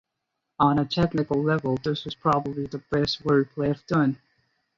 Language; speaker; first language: English; non-native, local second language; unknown